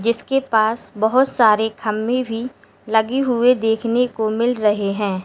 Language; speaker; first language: Hindi; native; Hindi